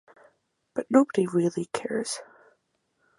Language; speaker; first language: English; native; English